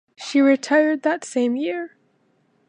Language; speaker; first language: English; native; English